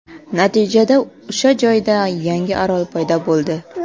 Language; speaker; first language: Uzbek; non-native, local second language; Kara-Kalpak